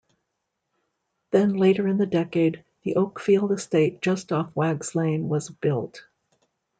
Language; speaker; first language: English; native; English